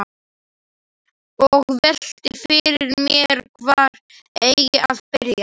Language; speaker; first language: Icelandic; non-native, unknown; Slovak